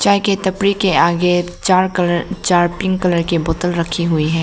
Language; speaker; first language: Hindi; non-native, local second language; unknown